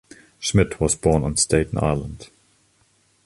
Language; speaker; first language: English; non-native, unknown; German